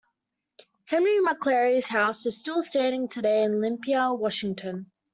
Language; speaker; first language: English; native; English